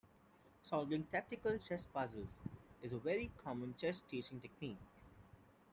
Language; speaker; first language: English; non-native, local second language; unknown